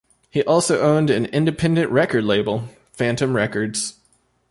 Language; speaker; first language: English; native; English